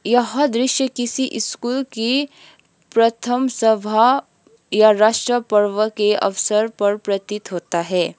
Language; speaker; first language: Hindi; non-native, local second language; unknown